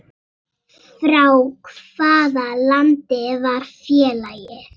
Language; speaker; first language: Icelandic; native; Icelandic